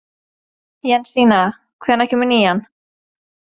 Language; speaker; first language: Icelandic; non-native, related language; Norwegian